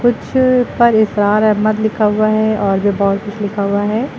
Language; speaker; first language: Hindi; native; Hindi